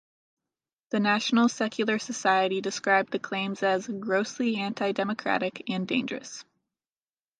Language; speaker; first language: English; native; English